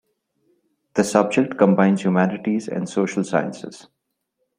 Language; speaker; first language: English; non-native, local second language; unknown